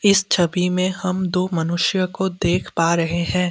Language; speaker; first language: Hindi; non-native, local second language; Assamese